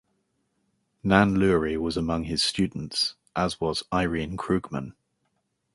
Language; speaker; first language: English; native; English